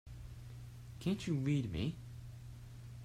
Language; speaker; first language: English; native; English